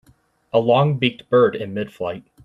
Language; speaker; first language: English; native; English